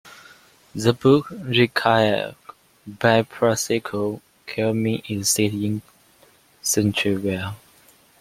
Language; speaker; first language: English; non-native, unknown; Chinese